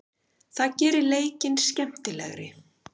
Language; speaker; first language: Icelandic; native; Icelandic